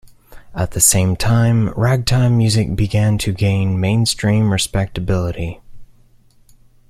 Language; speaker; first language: English; native; English